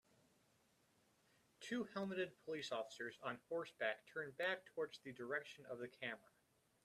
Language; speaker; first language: English; native; English